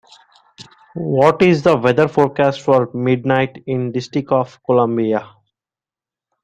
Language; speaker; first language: English; non-native, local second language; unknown